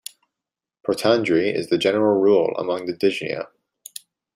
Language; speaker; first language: English; native; English